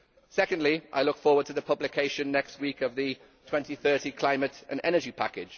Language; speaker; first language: English; native; English